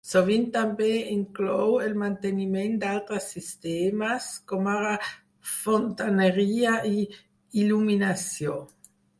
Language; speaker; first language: Catalan; non-native, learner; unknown